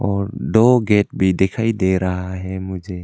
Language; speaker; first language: Hindi; non-native, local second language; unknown